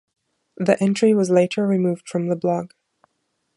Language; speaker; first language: English; non-native, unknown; German